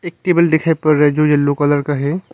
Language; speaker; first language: Hindi; non-native, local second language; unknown